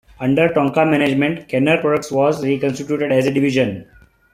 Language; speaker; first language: English; non-native, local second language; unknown